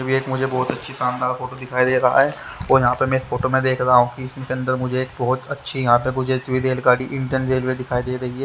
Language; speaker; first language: Hindi; native; Hindi